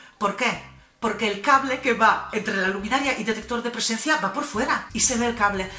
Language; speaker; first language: Spanish; non-native, fluent; Polish